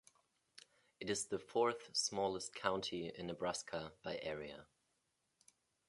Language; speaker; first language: English; non-native, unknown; German